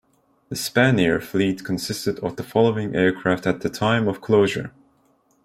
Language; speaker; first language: English; non-native, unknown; Turkish